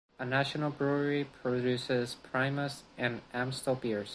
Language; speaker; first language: English; non-native, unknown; Spanish